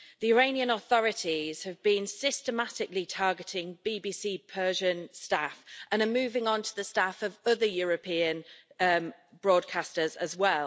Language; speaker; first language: English; native; English